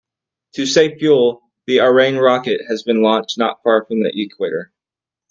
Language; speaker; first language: English; native; English